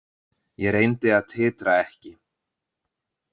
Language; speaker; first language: Icelandic; native; Icelandic